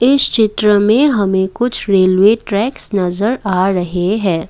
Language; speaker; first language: Hindi; non-native, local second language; Assamese